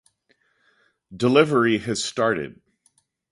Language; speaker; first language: English; native; English